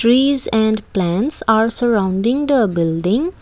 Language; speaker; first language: English; non-native, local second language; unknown